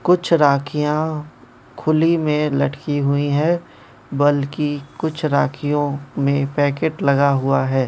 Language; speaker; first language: Hindi; non-native, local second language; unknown